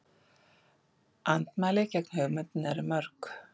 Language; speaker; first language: Icelandic; native; Icelandic